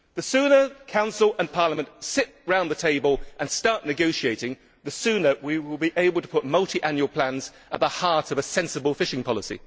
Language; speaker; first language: English; native; English